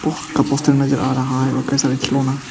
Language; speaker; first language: Hindi; non-native, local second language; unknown